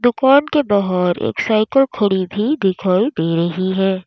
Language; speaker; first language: Hindi; native; Hindi